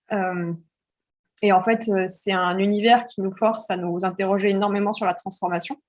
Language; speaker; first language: French; early bilingual, heritage; French